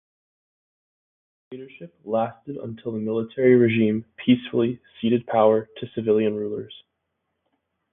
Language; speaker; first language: English; native; English